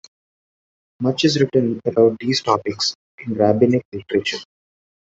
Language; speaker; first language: English; non-native, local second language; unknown